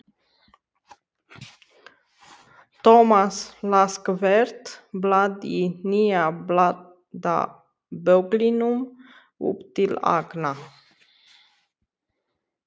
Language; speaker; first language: Icelandic; non-native, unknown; Romanian